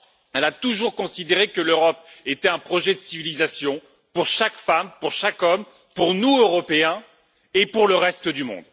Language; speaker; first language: French; native; French